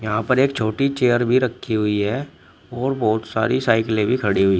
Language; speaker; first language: Hindi; native; Hindi